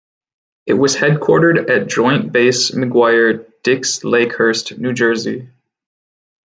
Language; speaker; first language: English; native; English